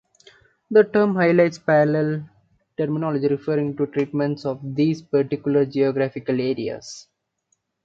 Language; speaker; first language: English; non-native, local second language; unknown